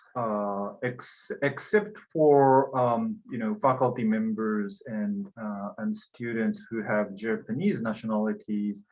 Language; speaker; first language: English; non-native, fluent; Japanese